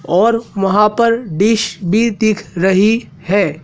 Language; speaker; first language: Hindi; native; Hindi